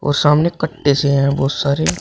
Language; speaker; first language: Hindi; native; Hindi